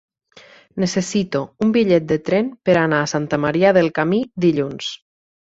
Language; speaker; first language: Catalan; native; Catalan